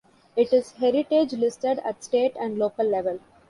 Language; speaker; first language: English; non-native, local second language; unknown